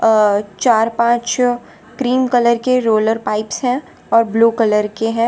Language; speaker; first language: Hindi; non-native, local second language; Gujarati